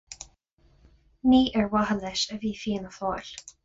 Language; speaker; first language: Irish; non-native, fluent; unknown